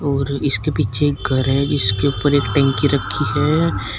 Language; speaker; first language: Hindi; native; Hindi